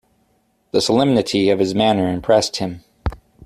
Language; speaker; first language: English; native; English